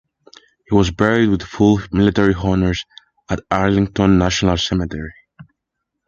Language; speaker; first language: English; non-native, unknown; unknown